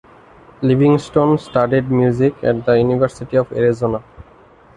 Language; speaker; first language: English; non-native, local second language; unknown